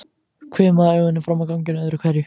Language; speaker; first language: Icelandic; native; Icelandic